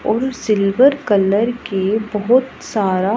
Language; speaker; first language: Hindi; non-native, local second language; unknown